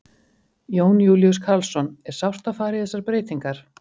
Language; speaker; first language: Icelandic; native; Icelandic